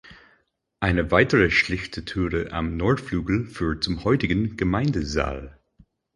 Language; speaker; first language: German; non-native, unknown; English